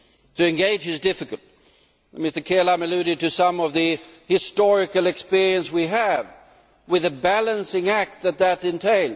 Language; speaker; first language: English; non-native, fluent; Swedish